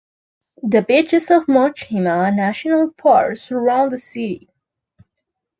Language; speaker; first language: English; non-native, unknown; Spanish